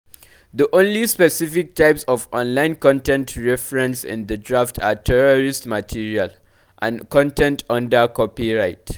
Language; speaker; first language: English; non-native, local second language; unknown